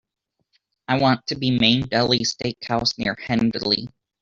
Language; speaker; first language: English; native; English